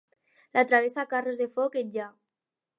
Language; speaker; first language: Catalan; non-native, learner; Spanish